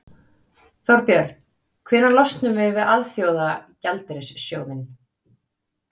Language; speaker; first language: Icelandic; native; Icelandic